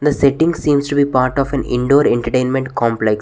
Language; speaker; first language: English; non-native, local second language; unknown